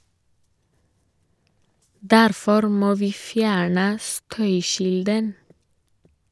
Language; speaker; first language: Norwegian; non-native, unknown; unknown